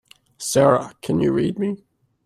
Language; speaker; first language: English; native; English